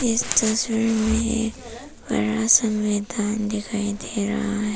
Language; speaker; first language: Hindi; early bilingual, other home language; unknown